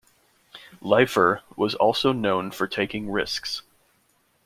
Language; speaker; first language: English; native; English